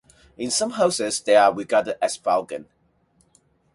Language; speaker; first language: English; non-native, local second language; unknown